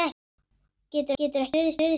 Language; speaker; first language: Icelandic; native; Icelandic